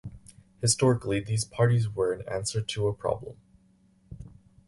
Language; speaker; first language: English; native; English